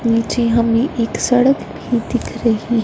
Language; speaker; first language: Hindi; non-native, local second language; Punjabi